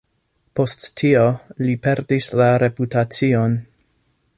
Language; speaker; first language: Esperanto; non-native, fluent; English